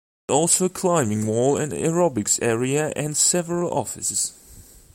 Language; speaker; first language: English; non-native, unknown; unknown